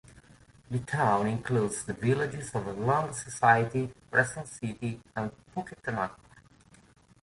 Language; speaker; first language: English; non-native, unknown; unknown